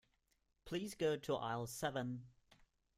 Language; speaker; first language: English; non-native, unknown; German